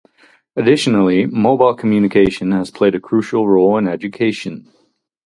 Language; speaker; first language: English; non-native, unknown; Dutch